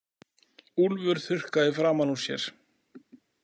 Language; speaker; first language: Icelandic; native; Icelandic